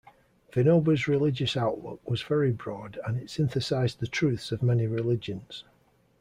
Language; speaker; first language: English; native; English